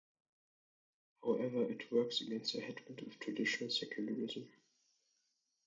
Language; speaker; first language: English; non-native, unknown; German